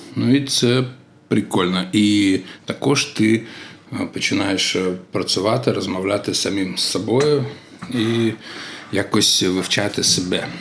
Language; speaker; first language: Ukrainian; non-native, local second language; Russian